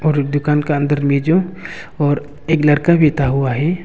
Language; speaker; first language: Hindi; non-native, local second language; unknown